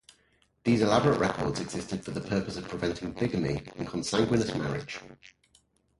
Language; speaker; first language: English; native; English